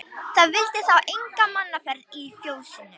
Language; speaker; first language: Icelandic; non-native, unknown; Romanian